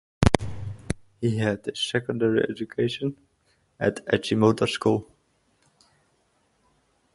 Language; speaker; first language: English; native; English